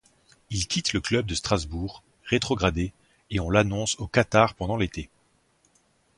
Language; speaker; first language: French; native; French